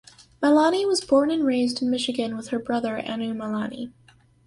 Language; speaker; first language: English; native; English